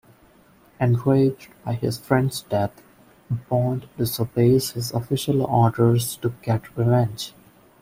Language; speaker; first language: English; non-native, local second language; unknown